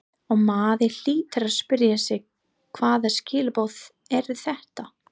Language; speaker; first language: Icelandic; non-native, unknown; English